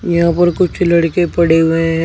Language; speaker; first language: Hindi; native; Hindi